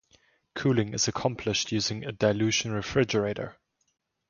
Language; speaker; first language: English; non-native, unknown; German